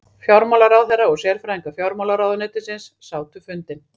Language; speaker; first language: Icelandic; native; Icelandic